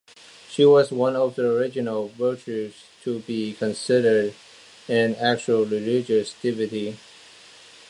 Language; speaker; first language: English; non-native, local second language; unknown